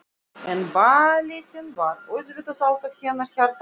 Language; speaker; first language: Icelandic; non-native, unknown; Russian